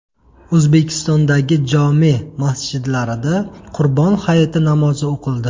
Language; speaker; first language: Uzbek; native; Uzbek